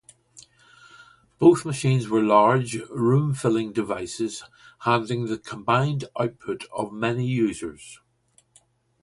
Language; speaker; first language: English; native; English